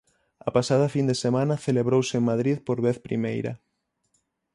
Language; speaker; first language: Galician; native; Galician